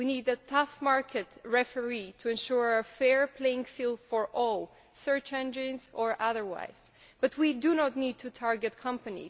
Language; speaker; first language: English; non-native, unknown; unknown